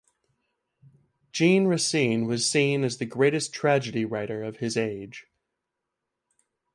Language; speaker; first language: English; native; English